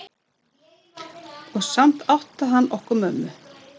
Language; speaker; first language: Icelandic; non-native, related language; Swedish